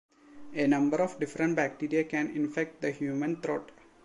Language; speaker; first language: English; non-native, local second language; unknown